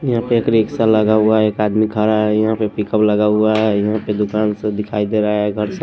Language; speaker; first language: Hindi; non-native, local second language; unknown